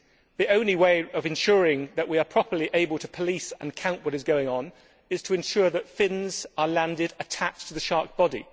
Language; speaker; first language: English; native; English